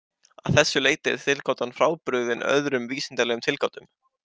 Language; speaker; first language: Icelandic; native; Icelandic